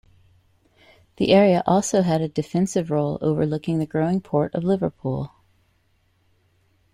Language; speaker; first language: English; native; English